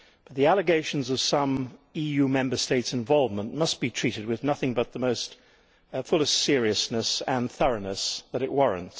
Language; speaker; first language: English; native; English